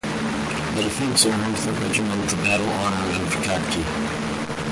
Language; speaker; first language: English; native; English